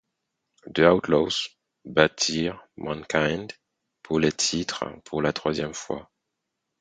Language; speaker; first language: French; non-native, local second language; Haitian Creole